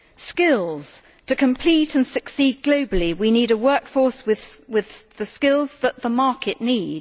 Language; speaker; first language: English; native; English